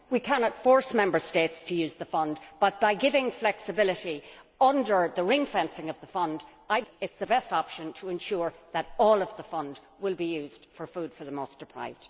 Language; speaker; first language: English; native; English